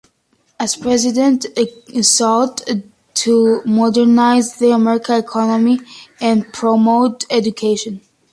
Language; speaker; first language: English; native; English